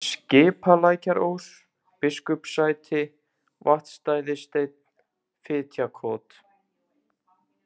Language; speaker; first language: Icelandic; native; Icelandic